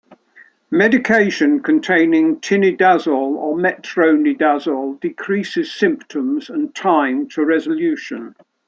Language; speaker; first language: English; native; English